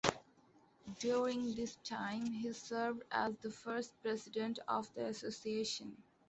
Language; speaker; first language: English; non-native, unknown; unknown